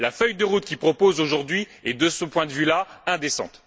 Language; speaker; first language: French; native; French